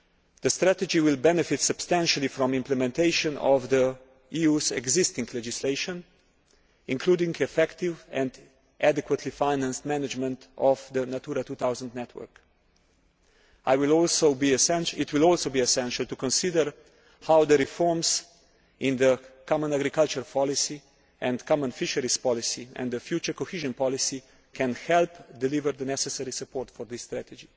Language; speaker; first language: English; non-native, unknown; Slovenian